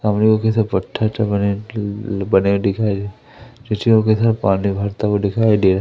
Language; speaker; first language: Hindi; native; Hindi